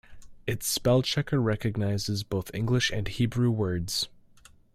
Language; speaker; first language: English; native; English